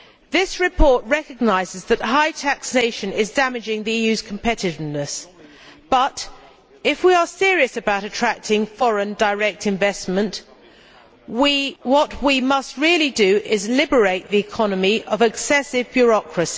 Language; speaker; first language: English; native; English